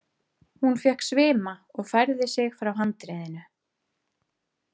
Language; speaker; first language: Icelandic; native; Icelandic